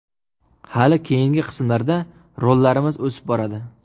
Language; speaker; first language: Uzbek; native; Uzbek